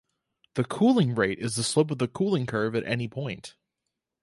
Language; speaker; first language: English; native; English